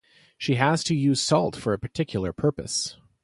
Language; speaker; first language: English; native; English